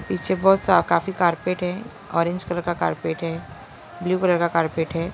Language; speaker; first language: Hindi; non-native, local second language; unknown